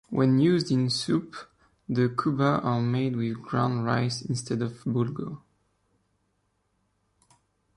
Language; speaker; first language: English; non-native, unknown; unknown